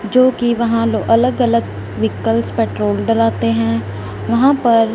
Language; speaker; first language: Hindi; non-native, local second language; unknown